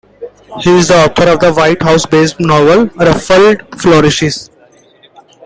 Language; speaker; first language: English; non-native, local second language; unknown